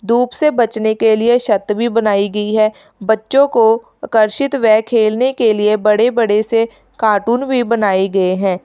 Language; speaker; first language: Hindi; native; Hindi